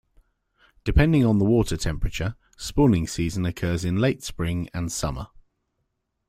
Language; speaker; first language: English; native; English